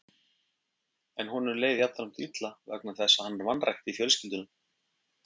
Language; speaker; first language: Icelandic; native; Icelandic